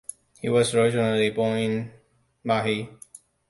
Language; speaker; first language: English; non-native, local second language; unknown